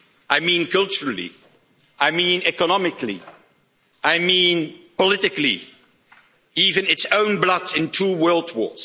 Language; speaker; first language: English; non-native, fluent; Dutch